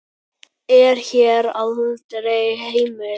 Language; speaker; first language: Icelandic; native; Icelandic